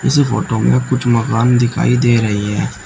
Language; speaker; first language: Hindi; native; Hindi